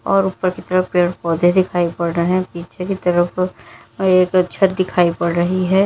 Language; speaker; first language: Hindi; native; Hindi